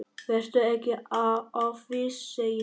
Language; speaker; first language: Icelandic; non-native, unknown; Vietnamese